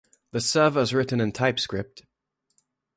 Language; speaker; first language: English; non-native, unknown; German